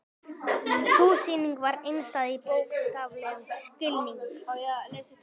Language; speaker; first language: Icelandic; native; Icelandic